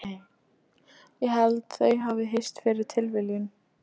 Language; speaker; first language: Icelandic; non-native, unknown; Polish